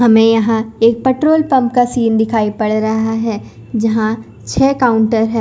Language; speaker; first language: Hindi; non-native, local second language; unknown